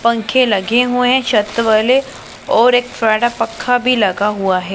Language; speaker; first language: Hindi; non-native, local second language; Punjabi